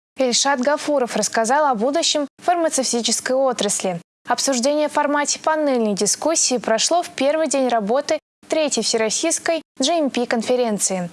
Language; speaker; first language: Russian; native; Russian